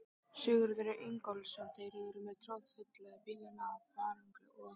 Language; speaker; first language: Icelandic; native; Icelandic